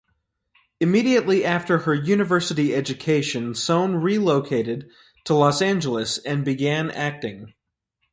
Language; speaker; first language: English; native; English